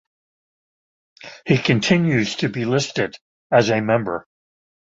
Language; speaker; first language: English; native; English